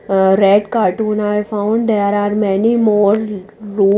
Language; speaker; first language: English; non-native, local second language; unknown